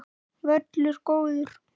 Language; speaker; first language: Icelandic; native; Icelandic